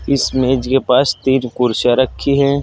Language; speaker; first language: Hindi; native; Hindi